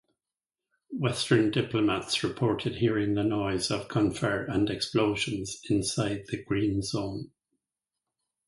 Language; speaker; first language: English; native; English